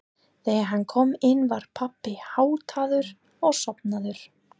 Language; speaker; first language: Icelandic; non-native, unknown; English